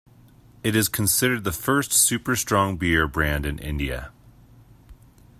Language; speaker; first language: English; native; English